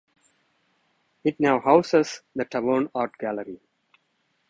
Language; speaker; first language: English; non-native, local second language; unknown